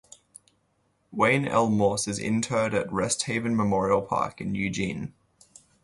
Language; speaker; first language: English; native; English